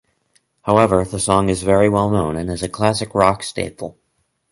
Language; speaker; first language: English; native; English